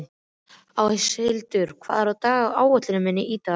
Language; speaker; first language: Icelandic; native; Icelandic